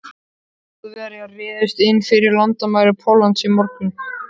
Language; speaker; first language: Icelandic; native; Icelandic